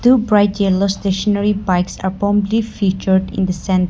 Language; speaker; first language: English; non-native, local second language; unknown